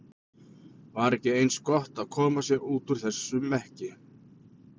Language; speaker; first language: Icelandic; native; Icelandic